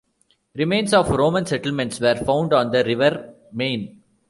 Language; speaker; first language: English; non-native, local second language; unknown